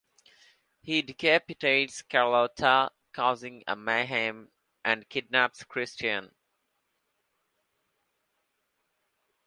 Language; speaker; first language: English; non-native, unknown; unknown